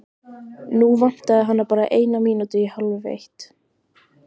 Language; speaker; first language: Icelandic; native; Icelandic